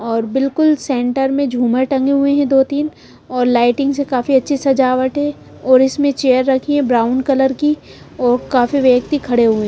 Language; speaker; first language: Hindi; non-native, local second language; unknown